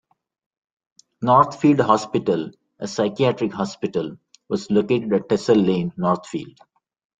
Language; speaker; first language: English; non-native, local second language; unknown